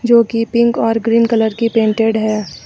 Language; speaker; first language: Hindi; native; Hindi